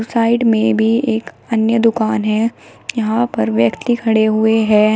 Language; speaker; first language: Hindi; native; Hindi